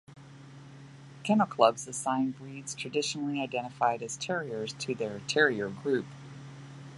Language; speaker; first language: English; native; English